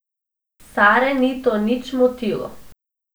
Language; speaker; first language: Slovenian; non-native, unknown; Macedonian